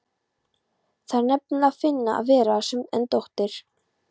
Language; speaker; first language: Icelandic; non-native, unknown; Polish